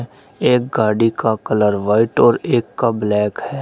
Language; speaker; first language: Hindi; native; Hindi